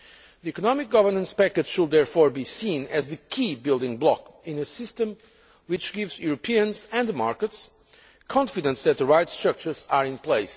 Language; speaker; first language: English; non-native, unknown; Portuguese